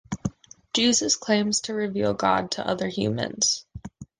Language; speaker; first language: English; native; English